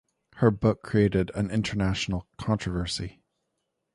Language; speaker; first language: English; native; English